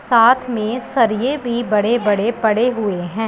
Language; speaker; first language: Hindi; non-native, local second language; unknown